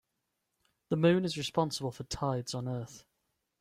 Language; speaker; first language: English; native; English